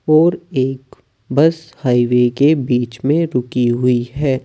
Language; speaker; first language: Hindi; native; Hindi